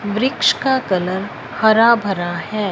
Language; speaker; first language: Hindi; non-native, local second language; Punjabi